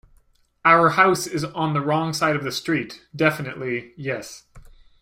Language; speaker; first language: English; native; English